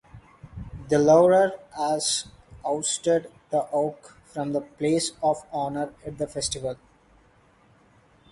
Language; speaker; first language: English; non-native, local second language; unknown